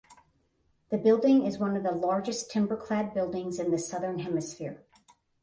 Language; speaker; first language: English; native; English